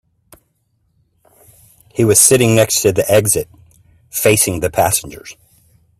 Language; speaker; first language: English; native; English